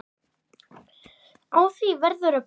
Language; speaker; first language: Icelandic; native; Icelandic